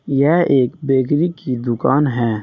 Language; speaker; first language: Hindi; native; Hindi